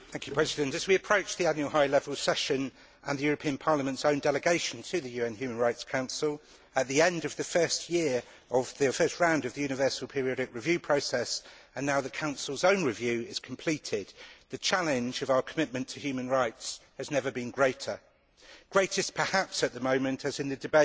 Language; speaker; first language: English; native; English